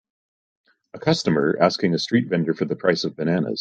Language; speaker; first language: English; native; English